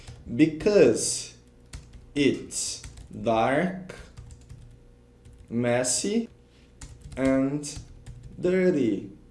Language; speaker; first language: English; non-native, fluent; Portuguese